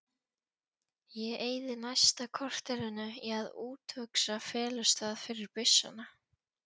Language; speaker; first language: Icelandic; non-native, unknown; Polish